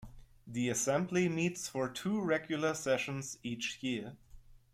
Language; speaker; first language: English; non-native, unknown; German